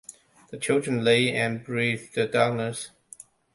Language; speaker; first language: English; non-native, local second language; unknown